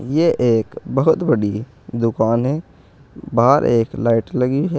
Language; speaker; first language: Hindi; native; Hindi